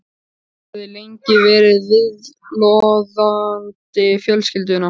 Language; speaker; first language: Icelandic; native; Icelandic